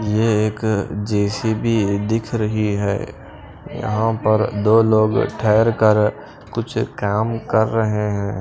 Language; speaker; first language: Hindi; non-native, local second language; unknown